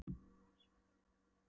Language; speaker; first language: Icelandic; non-native, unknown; Polish